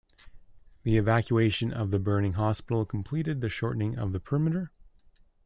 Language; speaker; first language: English; native; English